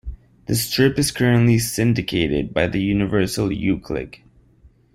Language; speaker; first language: English; non-native, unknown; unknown